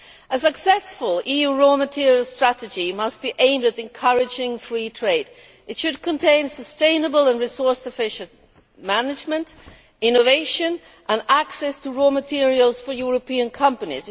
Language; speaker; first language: English; non-native, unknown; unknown